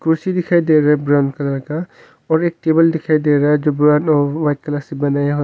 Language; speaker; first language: Hindi; non-native, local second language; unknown